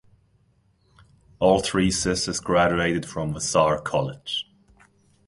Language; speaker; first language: English; non-native, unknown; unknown